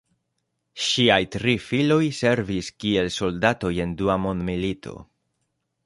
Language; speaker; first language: Esperanto; non-native, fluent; Spanish